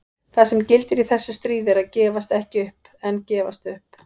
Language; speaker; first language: Icelandic; native; Icelandic